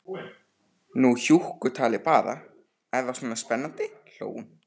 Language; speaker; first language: Icelandic; native; Icelandic